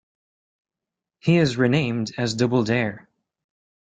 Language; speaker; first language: English; non-native, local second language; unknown